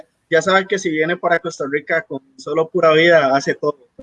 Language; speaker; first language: Spanish; native; Spanish